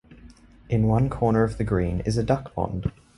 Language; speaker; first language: English; native; English